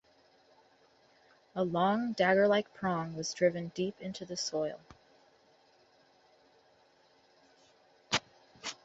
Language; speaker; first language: English; native; English